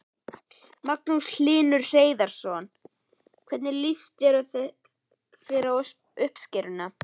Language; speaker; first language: Icelandic; native; Icelandic